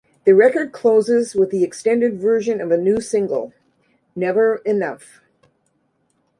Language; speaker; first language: English; native; English